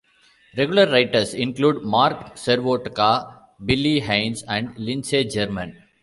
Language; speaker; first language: English; non-native, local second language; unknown